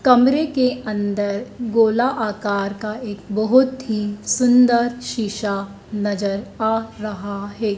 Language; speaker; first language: Hindi; native; Hindi